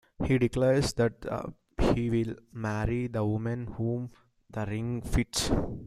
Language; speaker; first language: English; non-native, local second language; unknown